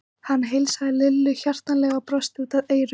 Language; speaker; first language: Icelandic; native; Icelandic